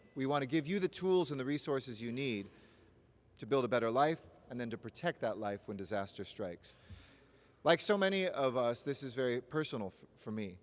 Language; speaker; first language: English; native; English